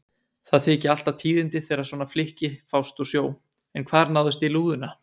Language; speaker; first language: Icelandic; native; Icelandic